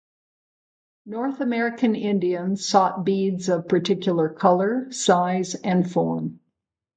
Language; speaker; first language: English; native; English